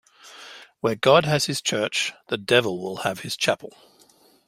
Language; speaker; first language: English; native; English